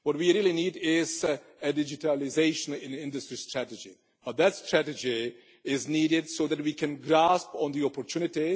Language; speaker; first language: English; non-native, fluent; Czech